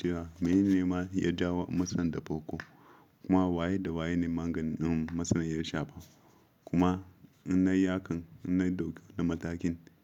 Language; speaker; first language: Hausa; non-native, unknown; Yoruba